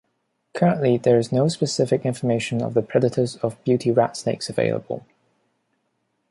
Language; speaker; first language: English; non-native, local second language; Cantonese